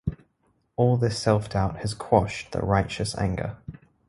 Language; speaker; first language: English; native; English